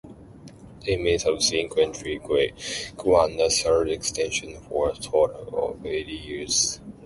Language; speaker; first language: English; non-native, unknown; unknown